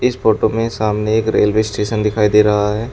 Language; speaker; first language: Hindi; native; Hindi